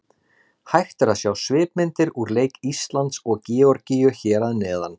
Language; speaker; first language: Icelandic; native; Icelandic